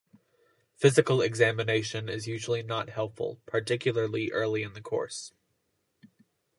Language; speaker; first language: English; native; English